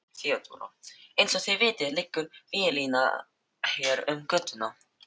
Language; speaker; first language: Icelandic; non-native, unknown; Filipino